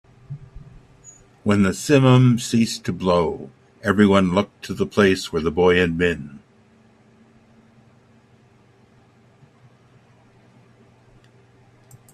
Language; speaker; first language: English; native; English